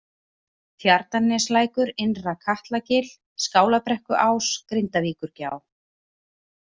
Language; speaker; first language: Icelandic; native; Icelandic